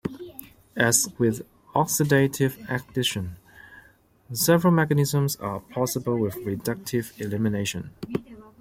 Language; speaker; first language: English; non-native, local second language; Cantonese